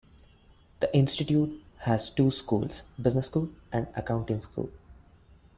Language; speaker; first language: English; non-native, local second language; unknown